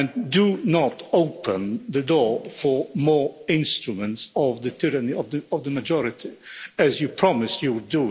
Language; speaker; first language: English; non-native, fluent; Polish